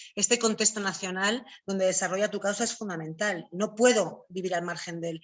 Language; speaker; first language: Spanish; native; Spanish